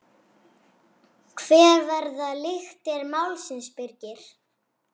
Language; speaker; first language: Icelandic; native; Icelandic